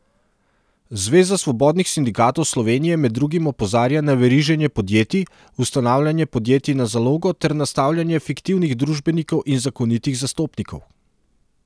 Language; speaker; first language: Slovenian; non-native, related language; Serbian